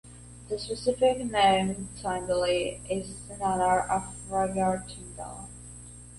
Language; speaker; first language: English; non-native, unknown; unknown